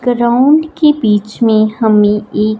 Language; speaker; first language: Hindi; non-native, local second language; Punjabi